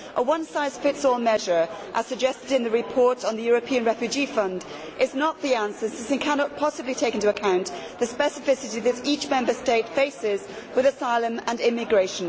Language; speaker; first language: English; native; English